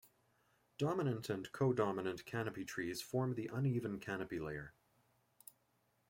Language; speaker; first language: English; native; English